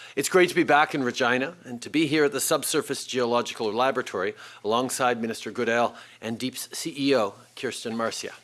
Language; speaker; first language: English; native; English